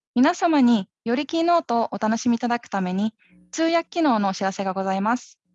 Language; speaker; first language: Japanese; native; Japanese